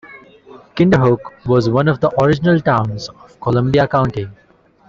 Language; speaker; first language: English; non-native, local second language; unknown